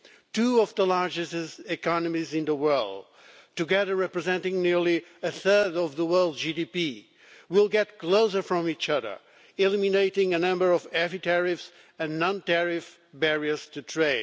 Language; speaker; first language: English; non-native, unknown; Portuguese